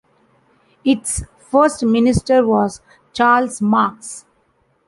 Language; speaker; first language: English; non-native, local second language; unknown